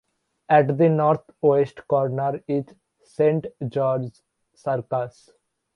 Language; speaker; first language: English; non-native, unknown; Bangla